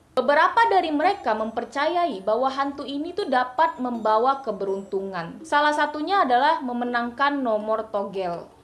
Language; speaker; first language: Indonesian; non-native, local second language; Hakka Chinese